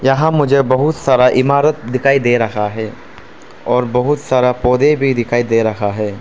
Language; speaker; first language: Hindi; non-native, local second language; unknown